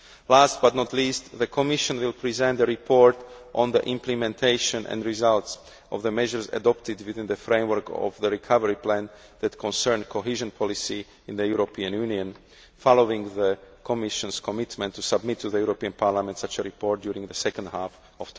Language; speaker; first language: English; non-native, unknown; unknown